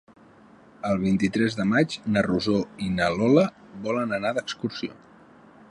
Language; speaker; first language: Catalan; native; Catalan